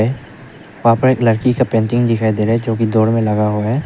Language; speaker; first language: Hindi; non-native, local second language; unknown